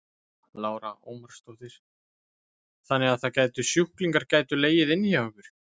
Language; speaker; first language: Icelandic; native; Icelandic